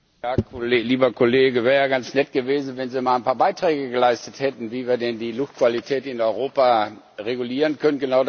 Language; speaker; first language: German; non-native, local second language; Luxembourgish